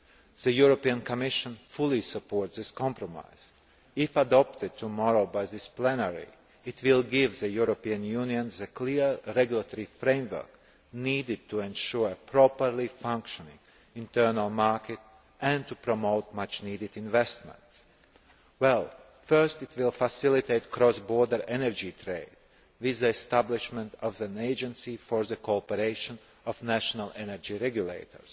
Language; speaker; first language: English; non-native, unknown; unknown